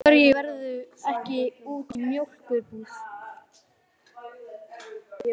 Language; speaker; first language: Icelandic; native; Icelandic